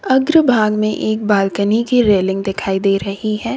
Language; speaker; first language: Hindi; native; Hindi